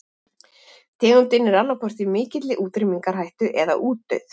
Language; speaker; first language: Icelandic; native; Icelandic